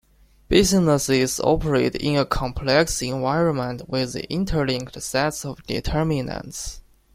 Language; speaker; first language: English; non-native, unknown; Chinese